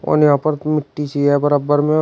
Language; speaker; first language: Hindi; native; Hindi